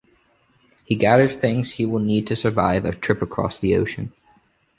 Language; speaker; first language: English; native; English